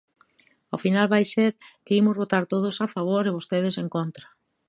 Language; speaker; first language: Galician; native; Galician